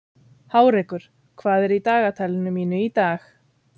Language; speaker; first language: Icelandic; native; Icelandic